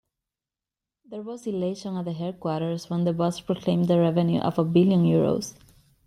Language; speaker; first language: English; native; English